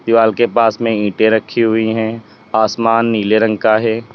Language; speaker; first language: Hindi; native; Hindi